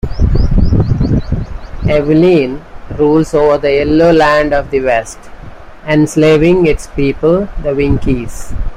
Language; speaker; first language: English; non-native, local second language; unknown